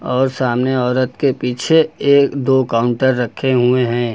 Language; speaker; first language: Hindi; native; Hindi